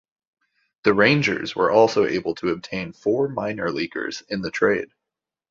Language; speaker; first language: English; native; English